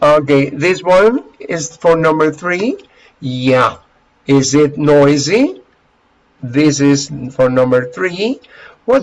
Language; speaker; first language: English; non-native, fluent; Spanish